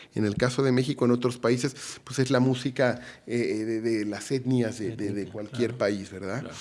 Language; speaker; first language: Spanish; native; Spanish